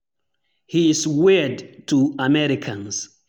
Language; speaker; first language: English; non-native, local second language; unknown